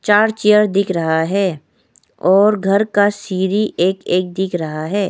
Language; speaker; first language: Hindi; non-native, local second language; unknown